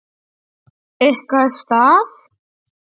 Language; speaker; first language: Icelandic; non-native, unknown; Polish